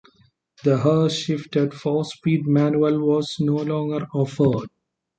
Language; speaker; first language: English; non-native, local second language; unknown